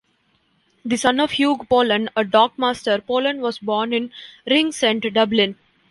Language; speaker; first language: English; non-native, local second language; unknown